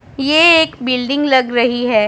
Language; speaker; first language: Hindi; non-native, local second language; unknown